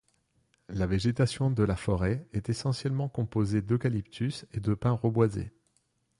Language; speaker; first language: French; non-native, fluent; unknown